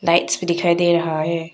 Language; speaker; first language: Hindi; non-native, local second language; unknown